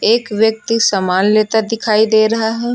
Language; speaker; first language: Hindi; native; Hindi